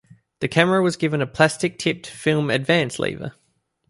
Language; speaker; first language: English; native; English